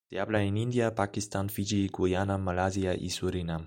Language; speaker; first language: Spanish; non-native, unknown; German